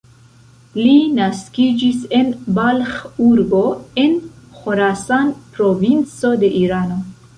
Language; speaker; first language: Esperanto; non-native, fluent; Central Kurdish